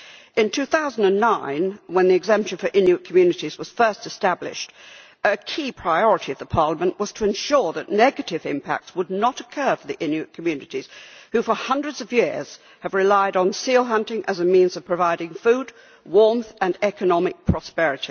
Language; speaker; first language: English; native; English